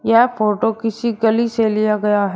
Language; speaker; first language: Hindi; native; Hindi